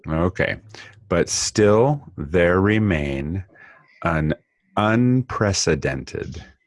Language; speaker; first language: English; native; English